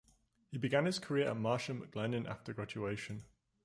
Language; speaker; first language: English; native; English